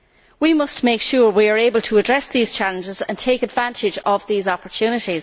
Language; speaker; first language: English; native; English